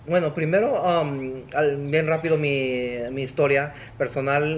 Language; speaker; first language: Spanish; early bilingual, heritage; Spanish